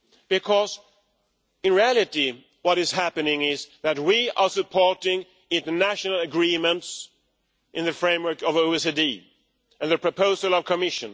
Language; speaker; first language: English; non-native, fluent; Swedish